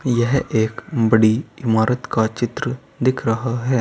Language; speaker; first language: Hindi; native; Hindi